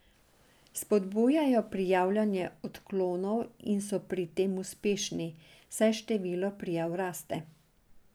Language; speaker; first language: Slovenian; non-native, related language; Serbian